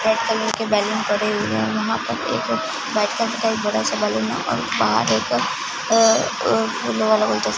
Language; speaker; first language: Hindi; non-native, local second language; Punjabi